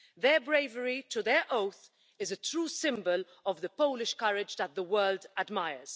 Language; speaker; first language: English; non-native, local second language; Maltese